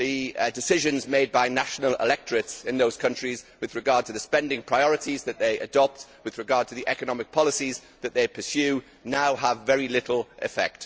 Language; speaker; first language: English; native; English